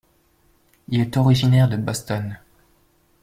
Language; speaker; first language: French; native; French